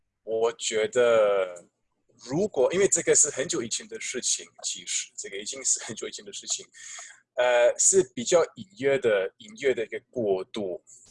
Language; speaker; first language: Chinese; non-native, fluent; German